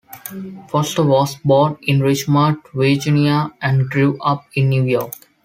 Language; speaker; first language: English; non-native, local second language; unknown